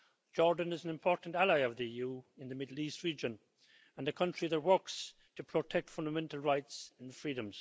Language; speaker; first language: English; native; English